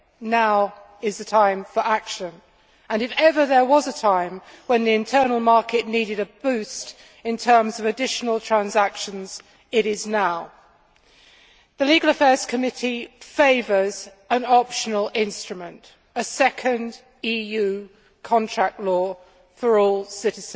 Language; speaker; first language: English; native; English